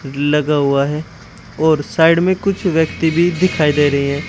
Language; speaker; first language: Hindi; native; Hindi